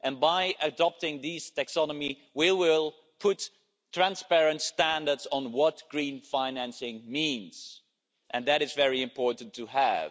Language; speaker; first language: English; non-native, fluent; Dutch